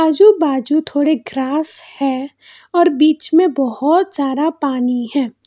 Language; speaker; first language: Hindi; non-native, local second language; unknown